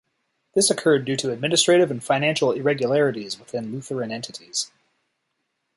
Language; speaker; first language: English; native; English